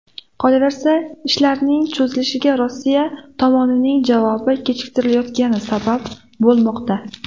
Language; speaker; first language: Uzbek; native; Uzbek